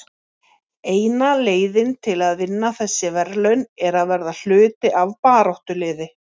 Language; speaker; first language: Icelandic; native; Icelandic